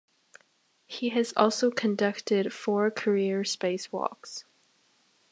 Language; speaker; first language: English; native; English